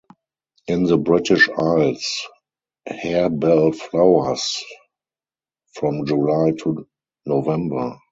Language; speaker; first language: English; non-native, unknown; German